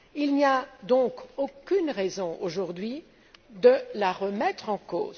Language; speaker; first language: French; non-native, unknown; German